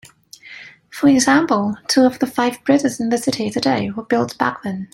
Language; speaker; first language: English; native; English